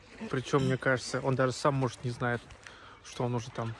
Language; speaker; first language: Russian; native; Russian